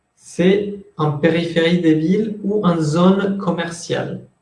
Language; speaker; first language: French; non-native, fluent; Spanish